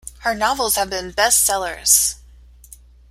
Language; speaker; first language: English; native; English